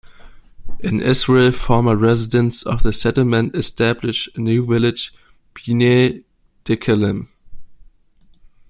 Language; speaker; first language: English; non-native, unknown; German